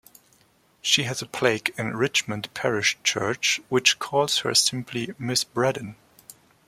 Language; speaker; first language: English; non-native, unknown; German